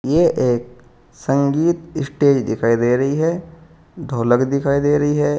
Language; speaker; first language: Hindi; native; Hindi